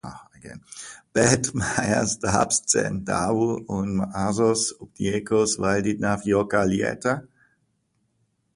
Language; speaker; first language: Latvian; non-native, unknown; German